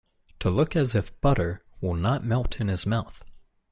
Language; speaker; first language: English; native; English